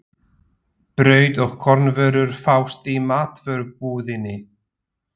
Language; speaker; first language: Icelandic; non-native, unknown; Slovak